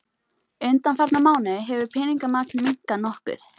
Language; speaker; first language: Icelandic; native; Icelandic